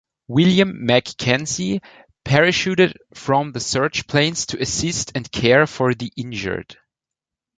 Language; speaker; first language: English; non-native, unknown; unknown